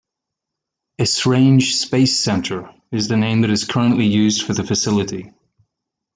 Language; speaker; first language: English; native; English